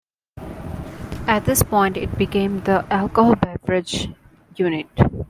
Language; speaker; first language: English; non-native, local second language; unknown